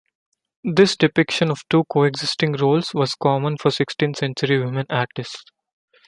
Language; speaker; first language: English; non-native, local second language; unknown